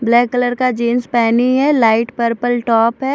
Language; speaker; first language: Hindi; non-native, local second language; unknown